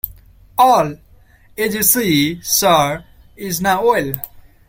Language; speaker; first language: English; non-native, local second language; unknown